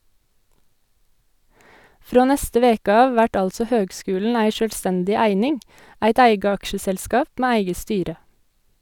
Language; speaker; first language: Norwegian; native; Norwegian